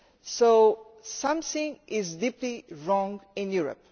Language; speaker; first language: English; non-native, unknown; Portuguese